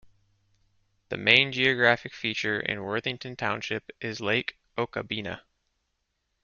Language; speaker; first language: English; native; English